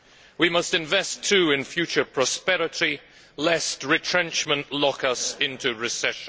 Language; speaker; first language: English; native; English